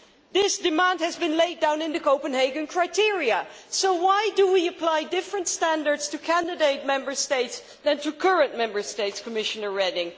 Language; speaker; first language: English; non-native, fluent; Dutch